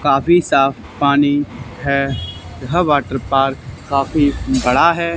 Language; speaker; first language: Hindi; native; Hindi